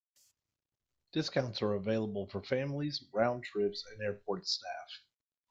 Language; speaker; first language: English; native; English